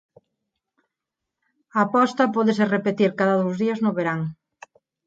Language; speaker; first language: Galician; non-native, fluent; Spanish